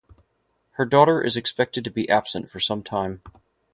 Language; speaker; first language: English; native; English